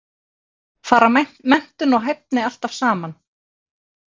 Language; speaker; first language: Icelandic; native; Icelandic